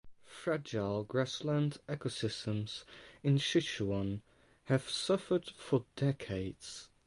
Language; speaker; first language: English; non-native, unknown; Dutch